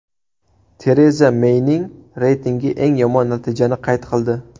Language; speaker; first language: Uzbek; native; Uzbek